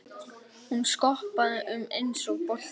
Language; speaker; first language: Icelandic; native; Icelandic